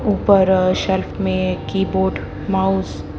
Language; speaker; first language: Hindi; native; Hindi